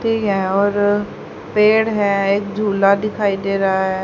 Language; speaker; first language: Hindi; native; Hindi